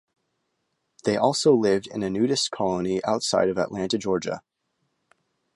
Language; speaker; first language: English; native; English